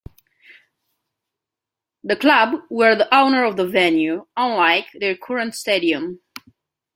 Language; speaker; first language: English; non-native, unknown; Catalan